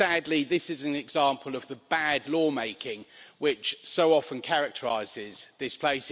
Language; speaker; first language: English; native; English